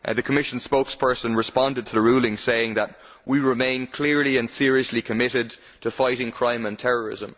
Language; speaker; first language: English; native; English